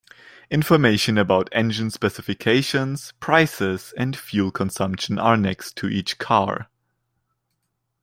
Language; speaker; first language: English; non-native, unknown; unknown